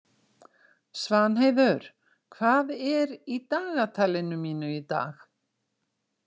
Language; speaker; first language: Icelandic; native; Icelandic